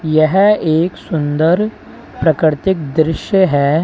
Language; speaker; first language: Hindi; native; Hindi